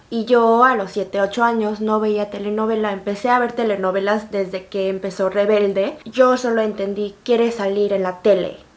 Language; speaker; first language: Spanish; early bilingual, other home language; Korean